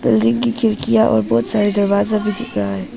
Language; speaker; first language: Hindi; non-native, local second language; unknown